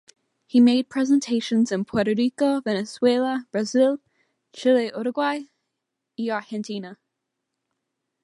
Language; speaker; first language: English; native; English